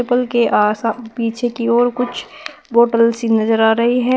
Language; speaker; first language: Hindi; native; Hindi